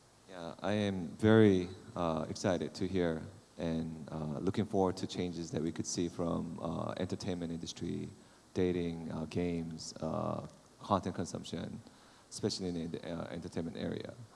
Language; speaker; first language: English; non-native, fluent; Korean